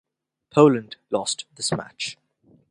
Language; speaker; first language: English; non-native, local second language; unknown